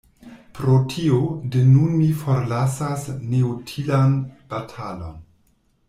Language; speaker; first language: Esperanto; non-native, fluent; German